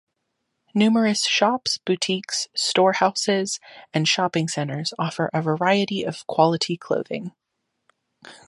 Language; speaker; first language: English; native; English